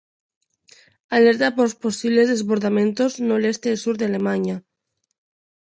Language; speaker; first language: Galician; non-native, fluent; Spanish